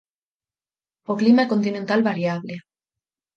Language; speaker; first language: Galician; native; Galician